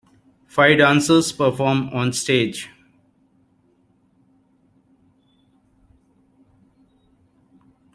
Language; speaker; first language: English; non-native, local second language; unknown